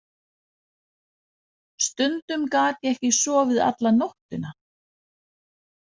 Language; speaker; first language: Icelandic; non-native, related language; Danish